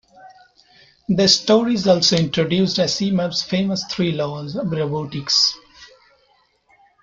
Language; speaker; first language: English; non-native, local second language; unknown